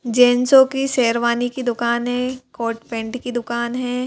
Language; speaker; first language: Hindi; native; Hindi